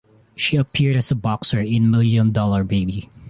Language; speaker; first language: English; non-native, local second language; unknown